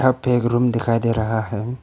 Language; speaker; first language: Hindi; non-native, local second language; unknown